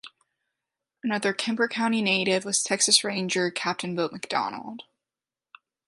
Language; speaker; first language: English; non-native, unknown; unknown